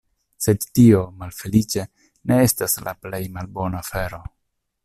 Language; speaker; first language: Esperanto; non-native, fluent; Italian